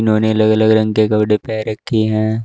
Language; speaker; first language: Hindi; native; Hindi